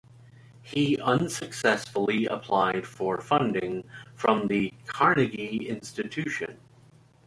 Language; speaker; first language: English; native; English